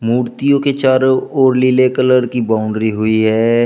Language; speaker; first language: Hindi; native; Hindi